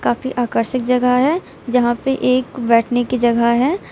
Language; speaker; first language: Hindi; native; Hindi